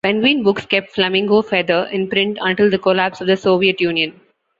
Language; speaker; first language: English; non-native, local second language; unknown